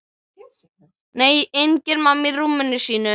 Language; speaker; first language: Icelandic; native; Icelandic